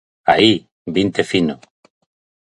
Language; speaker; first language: Galician; native; Galician